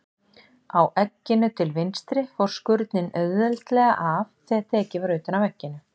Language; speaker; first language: Icelandic; native; Icelandic